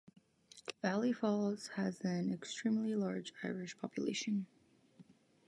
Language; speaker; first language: English; native; English